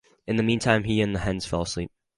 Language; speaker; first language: English; native; English